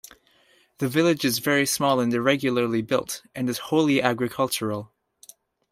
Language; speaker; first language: English; native; English